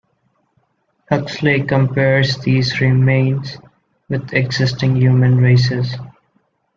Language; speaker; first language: English; non-native, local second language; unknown